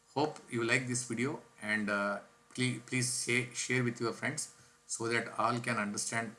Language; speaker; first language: English; non-native, local second language; Kannada